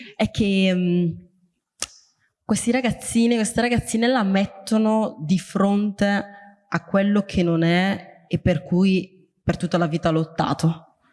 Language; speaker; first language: Italian; early bilingual, other home language; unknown